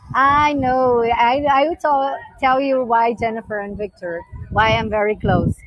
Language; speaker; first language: English; non-native, fluent; Portuguese